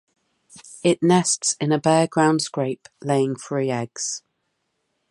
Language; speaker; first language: English; native; English